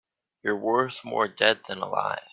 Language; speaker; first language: English; native; English